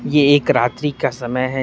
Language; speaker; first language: Hindi; non-native, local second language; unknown